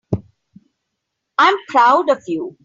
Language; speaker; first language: English; non-native, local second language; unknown